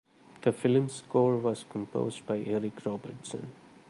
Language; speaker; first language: English; non-native, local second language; Malayalam